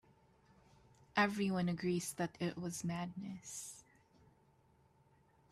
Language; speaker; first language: English; native; English